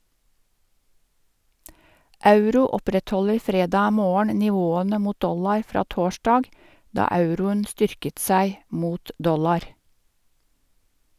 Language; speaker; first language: Norwegian; native; Norwegian